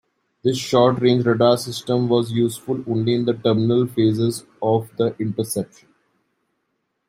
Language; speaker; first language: English; non-native, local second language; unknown